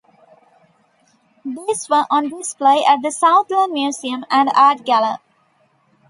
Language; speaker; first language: English; non-native, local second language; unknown